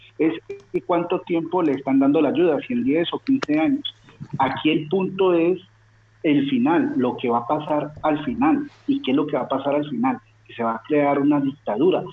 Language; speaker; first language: Spanish; native; Spanish